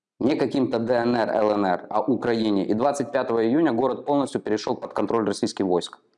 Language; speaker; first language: Russian; non-native, local second language; Ukrainian